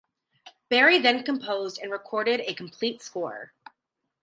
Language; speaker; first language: English; native; English